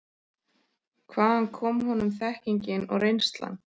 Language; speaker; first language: Icelandic; native; Icelandic